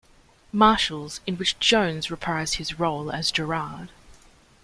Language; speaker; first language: English; native; English